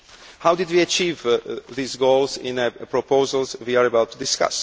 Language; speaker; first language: English; non-native, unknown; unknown